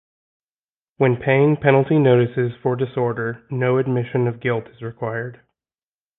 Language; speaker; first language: English; native; English